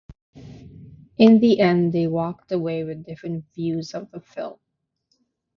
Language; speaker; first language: English; non-native, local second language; Filipino